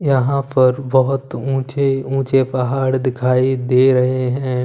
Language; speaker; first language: Hindi; non-native, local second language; Punjabi